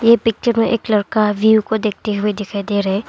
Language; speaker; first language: Hindi; non-native, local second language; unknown